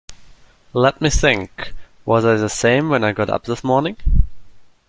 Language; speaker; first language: English; non-native, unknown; German